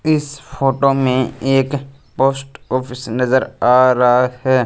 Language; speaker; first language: Hindi; non-native, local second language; Punjabi